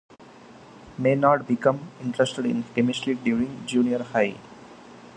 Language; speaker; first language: English; non-native, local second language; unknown